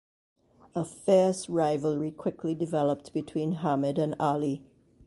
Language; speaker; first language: English; native; English